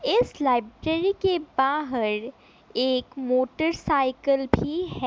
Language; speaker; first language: Hindi; non-native, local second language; Assamese